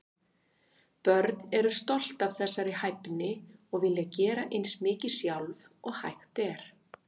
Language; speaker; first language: Icelandic; native; Icelandic